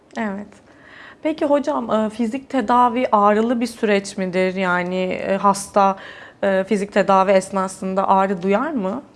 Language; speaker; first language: Turkish; native; Turkish